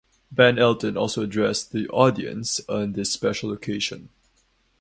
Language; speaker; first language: English; non-native, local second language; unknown